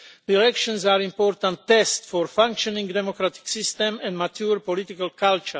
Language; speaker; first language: English; non-native, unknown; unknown